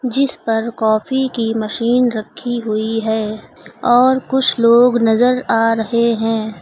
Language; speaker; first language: Hindi; native; Hindi